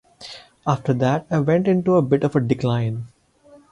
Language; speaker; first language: English; non-native, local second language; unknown